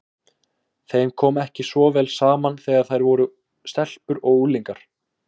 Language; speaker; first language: Icelandic; native; Icelandic